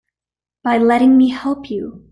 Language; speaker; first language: English; native; English